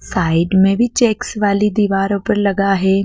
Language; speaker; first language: Hindi; native; Hindi